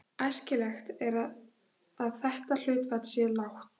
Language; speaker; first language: Icelandic; native; Icelandic